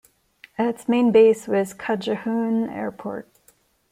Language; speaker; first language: English; non-native, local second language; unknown